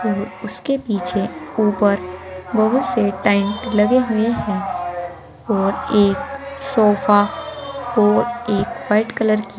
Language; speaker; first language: Hindi; native; Hindi